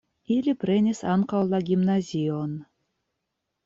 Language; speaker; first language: Esperanto; non-native, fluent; Russian